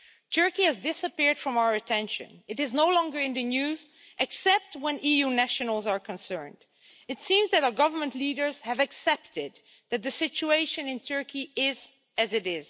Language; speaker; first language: English; non-native, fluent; Dutch